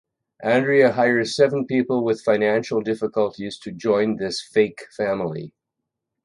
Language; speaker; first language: English; native; English